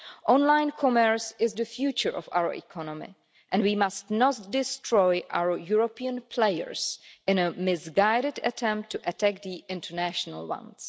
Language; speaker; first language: English; non-native, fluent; Czech